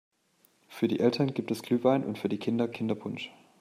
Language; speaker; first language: German; native; German